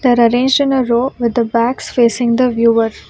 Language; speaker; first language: English; non-native, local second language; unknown